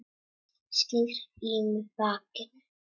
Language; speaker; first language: Icelandic; non-native, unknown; Czech